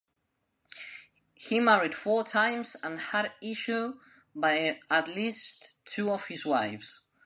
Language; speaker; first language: English; non-native, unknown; Spanish